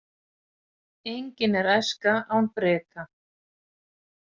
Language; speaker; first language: Icelandic; native; Icelandic